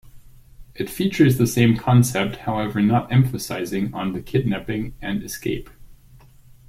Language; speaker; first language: English; non-native, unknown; German